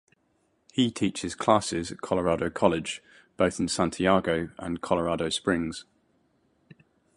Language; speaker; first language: English; native; English